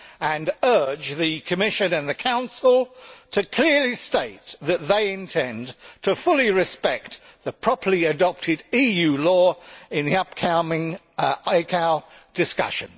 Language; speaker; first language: English; native; English